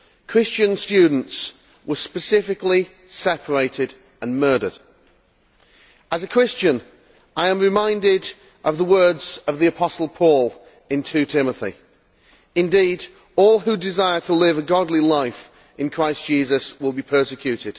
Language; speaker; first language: English; native; English